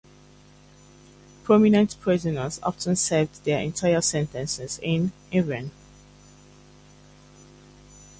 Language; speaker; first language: English; native; English